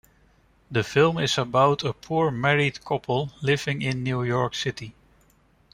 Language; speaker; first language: English; non-native, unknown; Dutch